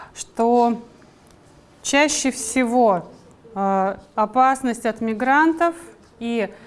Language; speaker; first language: Russian; native; Russian